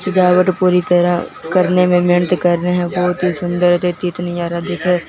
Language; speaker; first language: Hindi; non-native, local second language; Punjabi